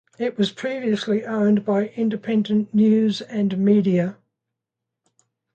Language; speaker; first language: English; native; English